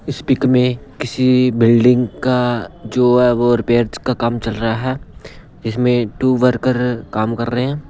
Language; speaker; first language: Hindi; non-native, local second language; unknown